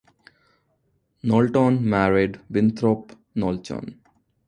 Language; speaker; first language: English; non-native, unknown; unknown